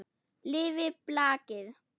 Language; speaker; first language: Icelandic; non-native, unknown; German